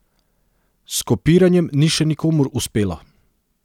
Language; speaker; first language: Slovenian; non-native, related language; Serbian